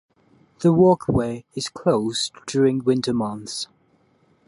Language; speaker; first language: English; non-native, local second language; Cantonese